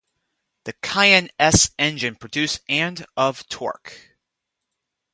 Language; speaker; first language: English; native; English